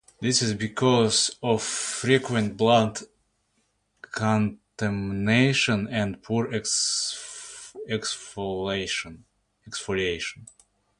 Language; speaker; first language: English; native; English